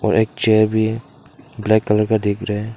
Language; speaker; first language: Hindi; non-native, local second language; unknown